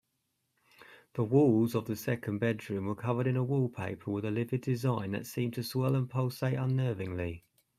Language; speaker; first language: English; native; English